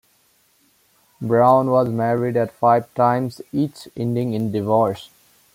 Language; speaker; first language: English; non-native, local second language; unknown